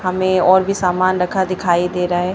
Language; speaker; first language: Hindi; native; Hindi